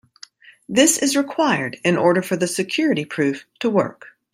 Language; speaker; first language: English; native; English